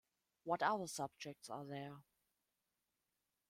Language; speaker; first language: English; non-native, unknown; German